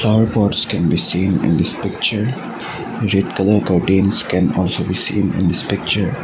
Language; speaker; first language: English; non-native, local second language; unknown